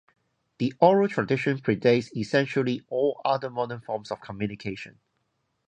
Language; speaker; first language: English; non-native, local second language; Cantonese